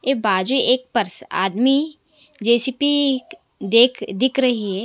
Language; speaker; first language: Hindi; non-native, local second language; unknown